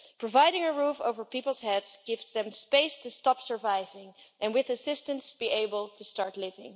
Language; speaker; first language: English; non-native, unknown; Dutch